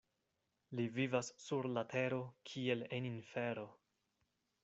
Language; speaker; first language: Esperanto; non-native, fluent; Spanish